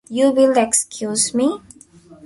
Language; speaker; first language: English; non-native, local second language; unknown